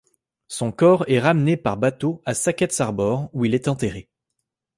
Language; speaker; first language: French; native; French